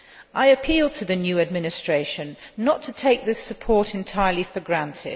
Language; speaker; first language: English; non-native, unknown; Polish